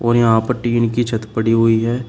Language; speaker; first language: Hindi; native; Hindi